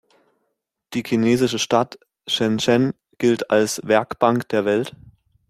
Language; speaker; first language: German; native; German